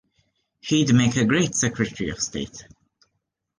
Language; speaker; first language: English; non-native, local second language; Maltese